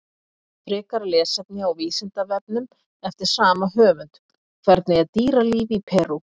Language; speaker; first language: Icelandic; native; Icelandic